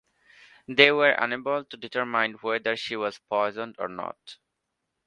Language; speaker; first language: English; non-native, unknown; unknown